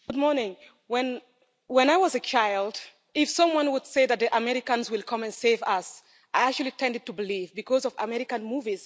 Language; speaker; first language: English; non-native, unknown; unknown